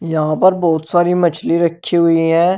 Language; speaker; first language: Hindi; native; Hindi